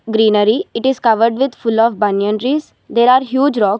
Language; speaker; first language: English; non-native, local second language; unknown